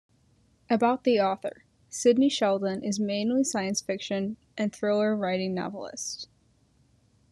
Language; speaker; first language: English; native; English